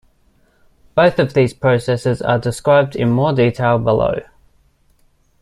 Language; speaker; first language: English; native; English